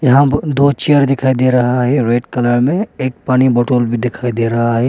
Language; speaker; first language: Hindi; non-native, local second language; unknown